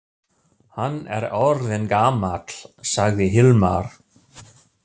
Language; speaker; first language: Icelandic; non-native, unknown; German